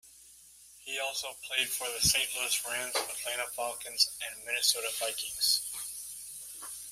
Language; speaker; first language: English; native; English